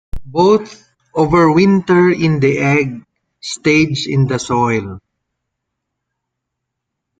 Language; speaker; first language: English; non-native, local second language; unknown